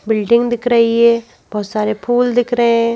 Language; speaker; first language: Hindi; native; Hindi